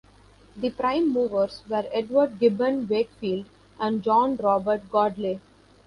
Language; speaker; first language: English; non-native, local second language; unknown